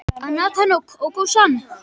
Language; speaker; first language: Icelandic; non-native, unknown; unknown